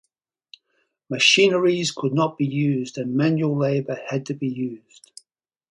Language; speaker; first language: English; native; English